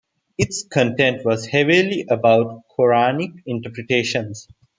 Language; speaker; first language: English; non-native, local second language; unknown